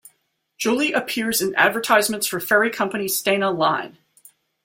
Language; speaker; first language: English; native; English